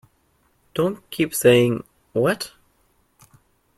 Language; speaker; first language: English; native; English